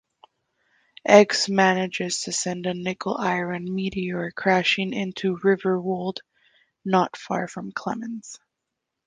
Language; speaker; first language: English; native; English